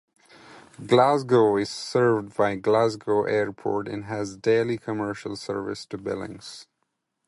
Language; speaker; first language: English; non-native, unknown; Pashto